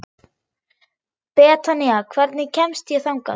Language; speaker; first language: Icelandic; non-native, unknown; German